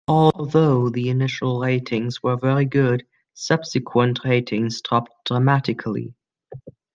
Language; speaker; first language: English; non-native, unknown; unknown